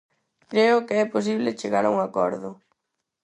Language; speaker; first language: Galician; non-native, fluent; Spanish